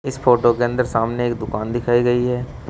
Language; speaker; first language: Hindi; native; Hindi